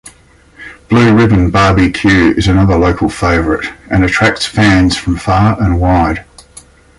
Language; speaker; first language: English; native; English